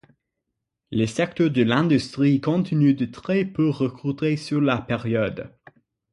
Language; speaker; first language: French; non-native, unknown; English